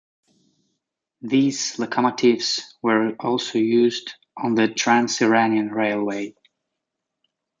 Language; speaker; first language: English; native; English